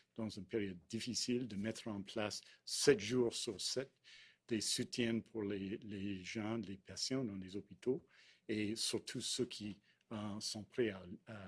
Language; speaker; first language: French; non-native, fluent; English